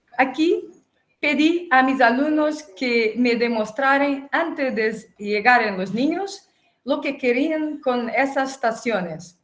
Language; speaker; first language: Spanish; non-native, related language; Portuguese